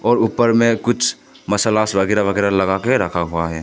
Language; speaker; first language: Hindi; non-native, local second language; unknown